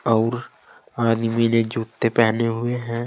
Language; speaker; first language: Hindi; native; Hindi